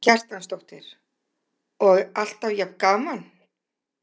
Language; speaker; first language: Icelandic; native; Icelandic